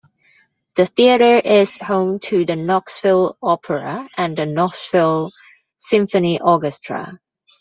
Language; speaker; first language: English; non-native, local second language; Cantonese